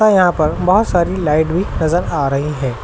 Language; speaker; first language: Hindi; native; Hindi